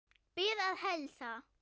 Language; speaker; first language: Icelandic; non-native, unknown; German